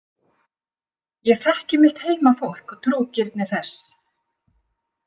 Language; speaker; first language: Icelandic; native; Icelandic